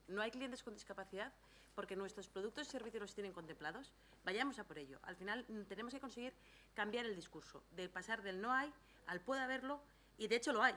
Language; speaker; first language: Spanish; native; Spanish